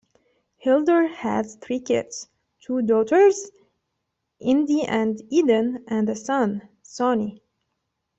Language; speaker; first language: English; native; English